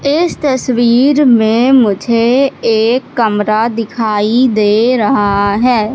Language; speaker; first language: Hindi; native; Hindi